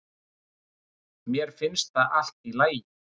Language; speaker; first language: Icelandic; native; Icelandic